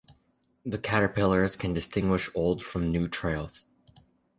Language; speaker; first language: English; native; English